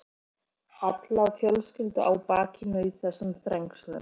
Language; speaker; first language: Icelandic; non-native, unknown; Polish